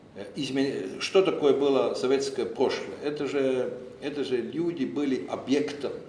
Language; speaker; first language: Russian; non-native, fluent; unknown